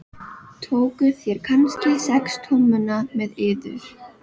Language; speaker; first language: Icelandic; non-native, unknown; Filipino